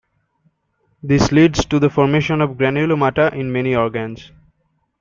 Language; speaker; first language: English; non-native, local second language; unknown